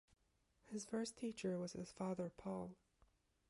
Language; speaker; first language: English; non-native, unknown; German